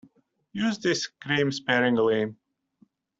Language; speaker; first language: English; native; English